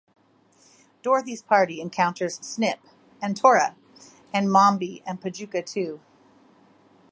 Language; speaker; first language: English; native; English